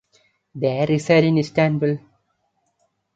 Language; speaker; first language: English; non-native, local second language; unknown